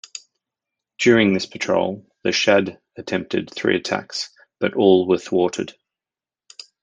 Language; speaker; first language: English; native; English